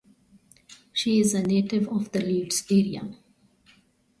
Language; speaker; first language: English; non-native, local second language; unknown